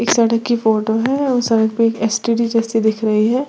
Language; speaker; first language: Hindi; native; Hindi